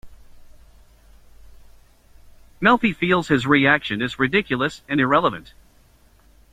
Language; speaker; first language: English; native; English